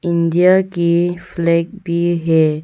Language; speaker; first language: Hindi; early bilingual, other home language; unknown